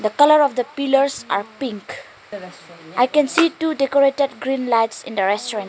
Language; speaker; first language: English; non-native, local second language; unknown